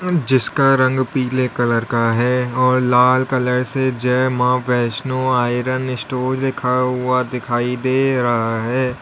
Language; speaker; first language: Hindi; native; Hindi